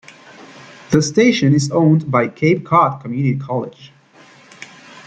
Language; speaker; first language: English; native; English